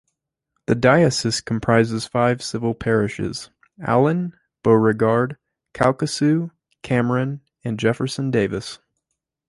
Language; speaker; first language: English; native; English